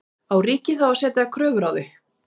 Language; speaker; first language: Icelandic; native; Icelandic